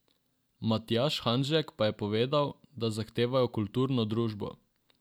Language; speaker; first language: Slovenian; non-native, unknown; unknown